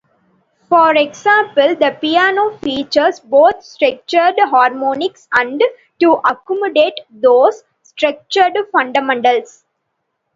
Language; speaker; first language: English; non-native, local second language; Tamil